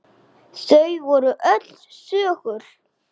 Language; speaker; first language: Icelandic; native; Icelandic